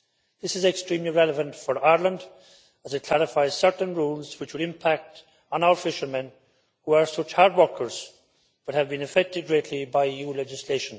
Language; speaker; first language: English; native; English